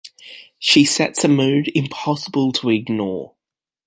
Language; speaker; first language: English; native; English